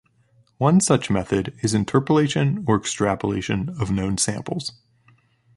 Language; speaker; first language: English; native; English